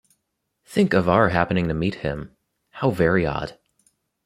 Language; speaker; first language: English; native; English